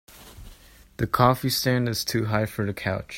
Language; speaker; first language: English; native; English